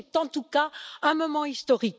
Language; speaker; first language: French; native; French